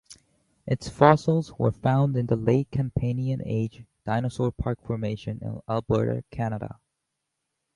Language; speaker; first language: English; native; English